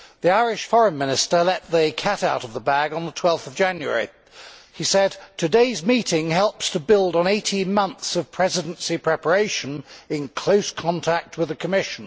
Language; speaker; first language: English; native; English